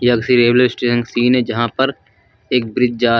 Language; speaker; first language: Hindi; native; Hindi